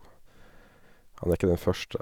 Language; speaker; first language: Norwegian; native; Norwegian